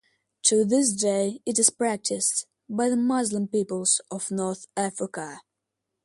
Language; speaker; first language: English; non-native, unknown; Russian